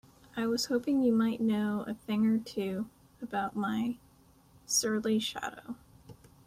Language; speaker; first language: English; native; English